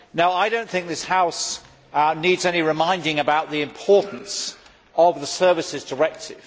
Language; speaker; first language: English; native; English